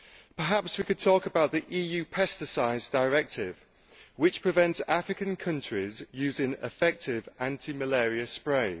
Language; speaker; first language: English; native; English